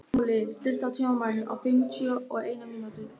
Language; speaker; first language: Icelandic; non-native, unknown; German